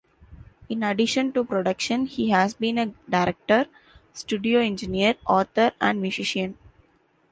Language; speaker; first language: English; non-native, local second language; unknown